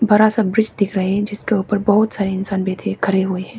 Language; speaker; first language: Hindi; early bilingual, other home language; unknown